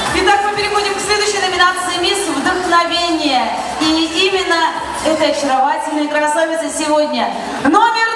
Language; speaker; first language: Russian; native; Russian